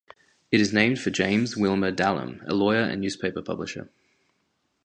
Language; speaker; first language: English; native; English